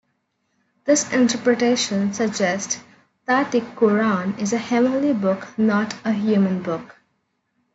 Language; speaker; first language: English; non-native, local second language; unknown